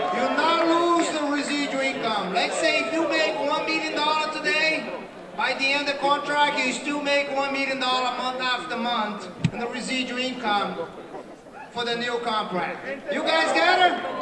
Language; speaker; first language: English; non-native, fluent; Portuguese